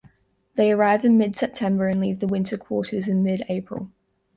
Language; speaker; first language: English; native; English